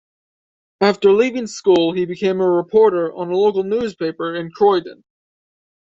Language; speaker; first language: English; native; English